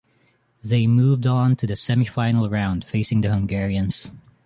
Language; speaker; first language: English; non-native, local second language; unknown